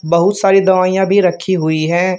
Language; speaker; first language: Hindi; native; Hindi